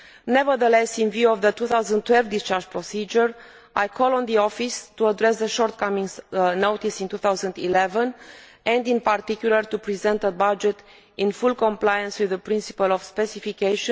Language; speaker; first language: English; non-native, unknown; Romanian